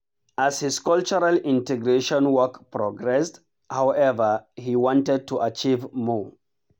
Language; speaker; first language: English; non-native, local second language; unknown